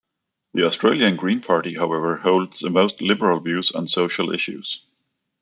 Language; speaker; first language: English; non-native, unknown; Danish